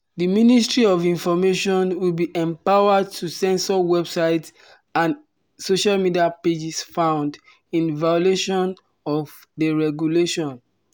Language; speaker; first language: English; non-native, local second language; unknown